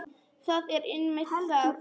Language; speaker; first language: Icelandic; non-native, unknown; Polish